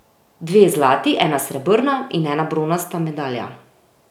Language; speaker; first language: Slovenian; native; Slovenian